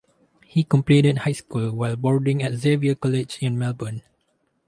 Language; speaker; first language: English; non-native, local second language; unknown